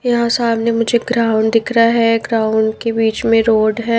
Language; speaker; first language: Hindi; non-native, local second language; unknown